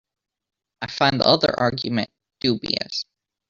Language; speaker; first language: English; native; English